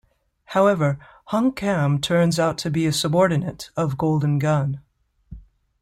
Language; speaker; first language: English; native; English